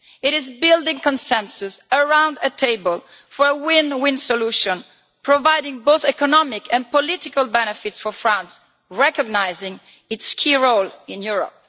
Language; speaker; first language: English; non-native, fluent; Italian